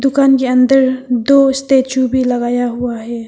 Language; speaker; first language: Hindi; non-native, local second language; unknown